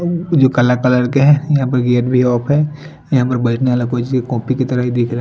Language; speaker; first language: Hindi; non-native, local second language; Bhojpuri